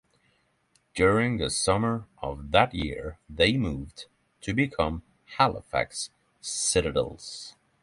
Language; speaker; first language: English; non-native, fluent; Norwegian